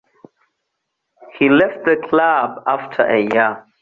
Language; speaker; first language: English; non-native, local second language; Ganda